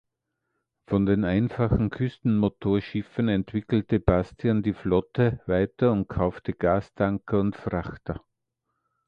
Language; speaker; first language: German; native; German